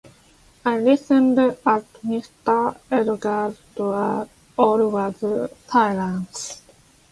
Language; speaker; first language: English; non-native, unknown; Japanese